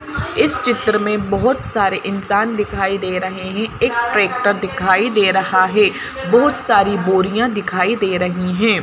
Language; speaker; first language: Hindi; native; Hindi